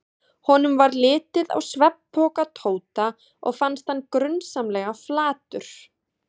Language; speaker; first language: Icelandic; native; Icelandic